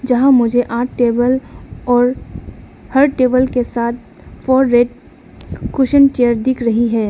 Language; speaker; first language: Hindi; non-native, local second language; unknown